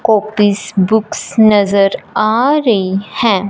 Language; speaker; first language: Hindi; non-native, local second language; Punjabi